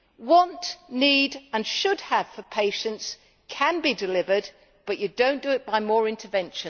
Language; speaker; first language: English; native; English